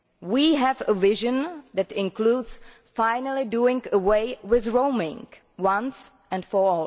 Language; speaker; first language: English; non-native, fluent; Czech